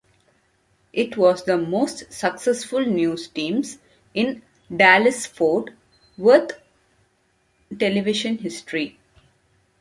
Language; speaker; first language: English; non-native, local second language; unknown